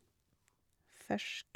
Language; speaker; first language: Norwegian; non-native, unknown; Portuguese